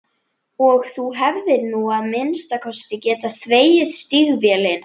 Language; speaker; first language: Icelandic; native; Icelandic